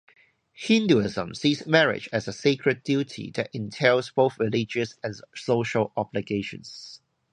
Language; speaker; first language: English; non-native, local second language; Cantonese